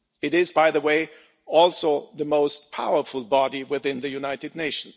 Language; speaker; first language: English; non-native, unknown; German